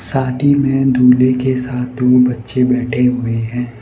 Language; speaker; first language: Hindi; non-native, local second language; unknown